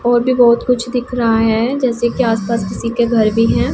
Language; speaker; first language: Hindi; non-native, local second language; Punjabi